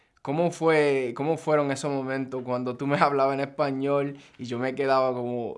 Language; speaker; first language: Spanish; early bilingual, other home language; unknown